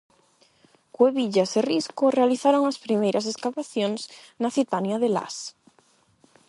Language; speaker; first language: Galician; non-native, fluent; Spanish